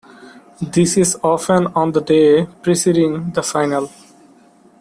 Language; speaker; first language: English; non-native, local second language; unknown